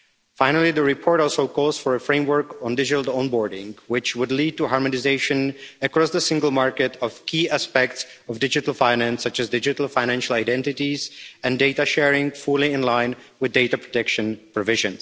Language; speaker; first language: English; non-native, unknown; Czech